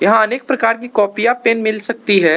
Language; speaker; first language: Hindi; non-native, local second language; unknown